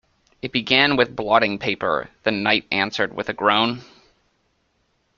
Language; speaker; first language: English; native; English